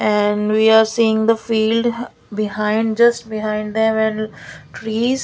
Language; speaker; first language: English; non-native, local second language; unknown